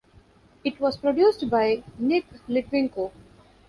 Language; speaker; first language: English; non-native, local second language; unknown